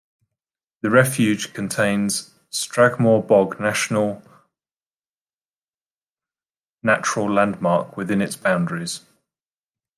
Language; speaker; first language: English; native; English